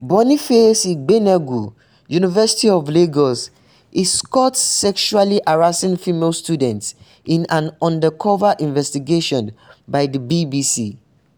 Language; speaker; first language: English; non-native, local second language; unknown